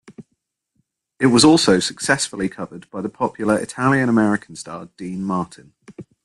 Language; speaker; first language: English; native; English